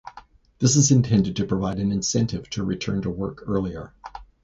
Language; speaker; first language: English; native; English